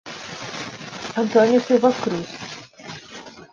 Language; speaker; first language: Portuguese; native; Portuguese